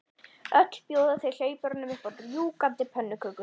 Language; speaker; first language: Icelandic; native; Icelandic